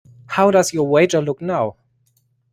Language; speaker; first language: English; non-native, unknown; German